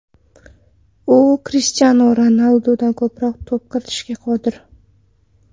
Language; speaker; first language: Uzbek; non-native, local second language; Kara-Kalpak